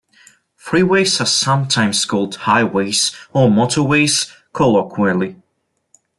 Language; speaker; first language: English; non-native, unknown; Russian